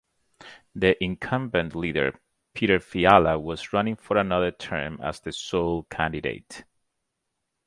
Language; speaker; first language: English; native; English